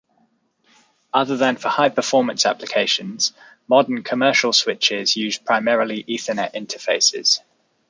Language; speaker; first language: English; native; English